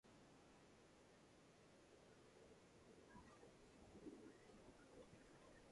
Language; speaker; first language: English; non-native, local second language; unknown